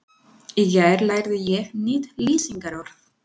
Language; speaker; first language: Icelandic; non-native, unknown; Spanish